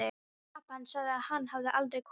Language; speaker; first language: Icelandic; non-native, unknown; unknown